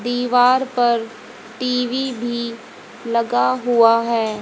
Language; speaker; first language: Hindi; native; Hindi